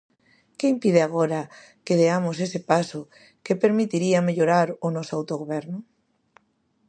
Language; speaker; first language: Galician; native; Galician